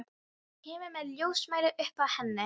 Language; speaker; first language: Icelandic; non-native, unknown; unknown